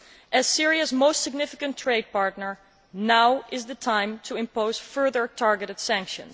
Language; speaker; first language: English; non-native, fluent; Dutch